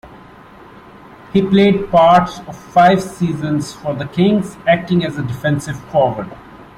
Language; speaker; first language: English; non-native, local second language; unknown